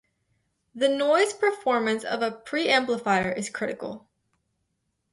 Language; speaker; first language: English; native; English